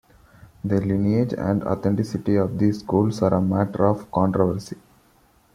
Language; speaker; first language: English; non-native, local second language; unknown